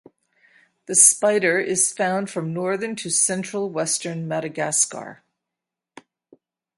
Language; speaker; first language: English; native; English